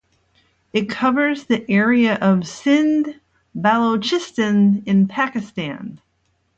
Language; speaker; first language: English; native; English